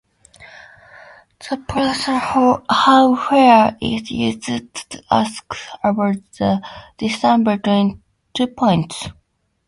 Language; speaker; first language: English; native; English